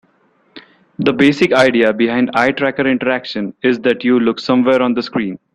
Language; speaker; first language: English; non-native, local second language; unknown